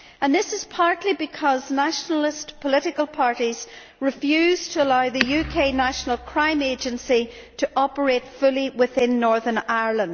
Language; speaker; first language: English; native; English